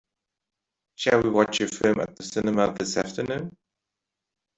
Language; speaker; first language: English; non-native, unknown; German